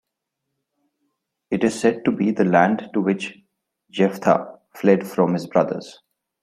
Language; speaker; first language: English; non-native, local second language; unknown